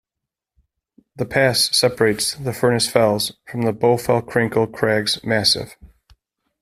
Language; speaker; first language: English; native; English